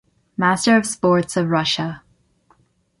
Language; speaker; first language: English; native; English